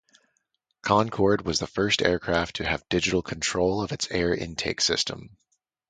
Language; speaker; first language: English; native; English